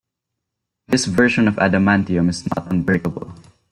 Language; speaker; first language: English; non-native, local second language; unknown